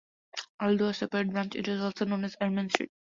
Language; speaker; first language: English; non-native, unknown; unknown